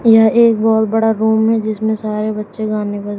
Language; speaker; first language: Hindi; native; Hindi